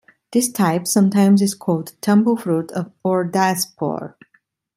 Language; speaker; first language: English; non-native, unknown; Italian